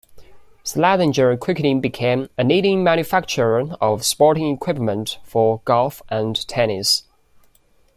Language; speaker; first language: English; non-native, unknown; Chinese